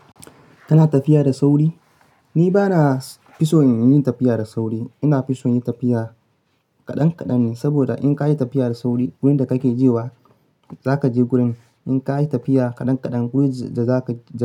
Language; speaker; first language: Hausa; non-native, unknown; Yoruba